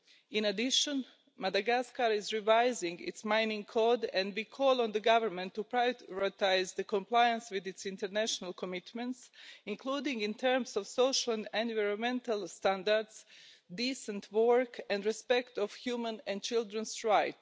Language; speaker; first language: English; non-native, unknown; Croatian